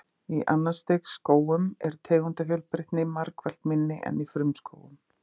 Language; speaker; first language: Icelandic; native; Icelandic